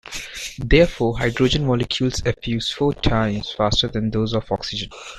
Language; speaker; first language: English; non-native, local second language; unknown